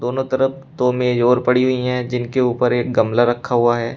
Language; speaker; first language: Hindi; native; Hindi